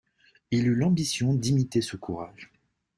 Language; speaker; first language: French; native; French